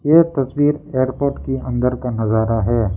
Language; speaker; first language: Hindi; early bilingual, other home language; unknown